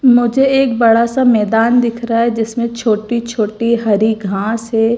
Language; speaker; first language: Hindi; non-native, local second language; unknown